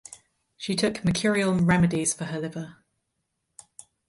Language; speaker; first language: English; native; English